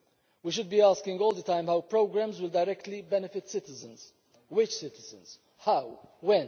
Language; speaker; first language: English; non-native, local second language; Maltese